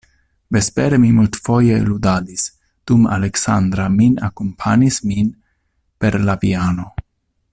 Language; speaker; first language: Esperanto; non-native, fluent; Italian